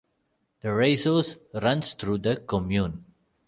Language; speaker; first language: English; non-native, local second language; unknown